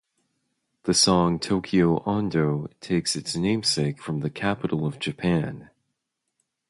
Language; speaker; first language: English; native; English